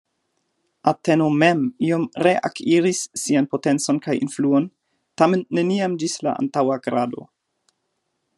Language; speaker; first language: Esperanto; non-native, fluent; German